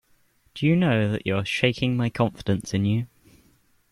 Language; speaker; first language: English; native; English